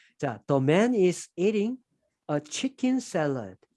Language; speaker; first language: English; non-native, fluent; Korean